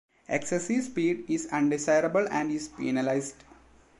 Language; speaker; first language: English; non-native, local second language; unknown